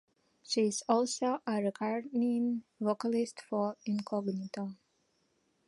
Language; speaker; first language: English; non-native, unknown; Belarusian